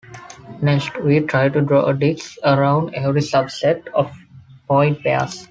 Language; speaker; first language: English; non-native, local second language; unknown